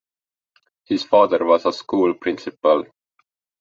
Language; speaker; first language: English; non-native, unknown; Estonian